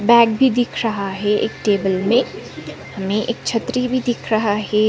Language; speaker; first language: Hindi; non-native, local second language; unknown